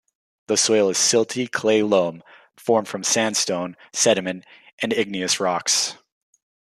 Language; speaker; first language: English; native; English